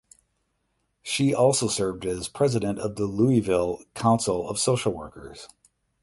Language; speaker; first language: English; native; English